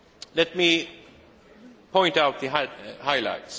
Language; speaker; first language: English; non-native, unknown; Swedish